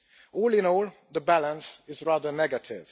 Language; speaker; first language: English; non-native, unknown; Hungarian